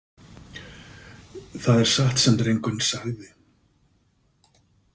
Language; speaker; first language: Icelandic; native; Icelandic